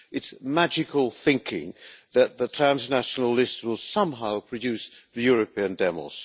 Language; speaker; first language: English; non-native, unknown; Hungarian